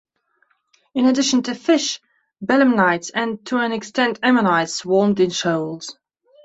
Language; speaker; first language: English; non-native, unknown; Belarusian